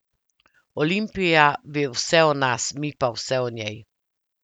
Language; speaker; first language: Slovenian; native; Slovenian